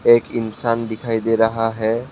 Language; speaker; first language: Hindi; non-native, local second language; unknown